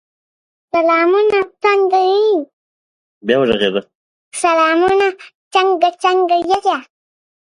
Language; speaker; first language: English; non-native, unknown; Pashto